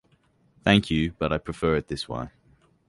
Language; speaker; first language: English; native; English